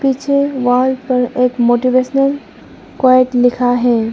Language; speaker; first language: Hindi; non-native, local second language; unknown